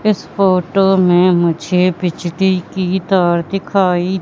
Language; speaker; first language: Hindi; native; Hindi